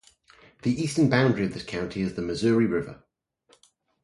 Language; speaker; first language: English; native; English